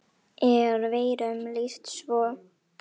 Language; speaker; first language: Icelandic; non-native, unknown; Indonesian